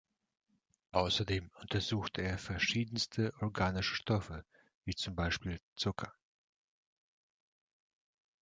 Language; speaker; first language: German; non-native, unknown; Russian